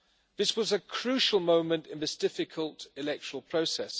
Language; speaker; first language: English; non-native, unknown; German